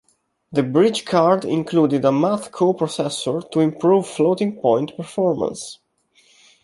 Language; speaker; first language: English; non-native, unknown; Italian